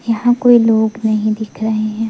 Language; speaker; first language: Hindi; native; Hindi